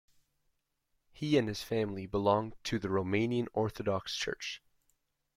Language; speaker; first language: English; native; English